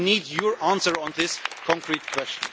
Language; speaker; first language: English; non-native, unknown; German